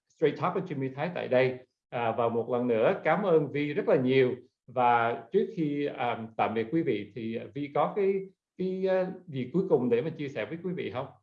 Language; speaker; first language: Vietnamese; native; Vietnamese